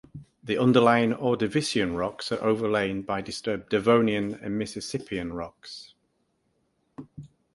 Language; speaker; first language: English; native; English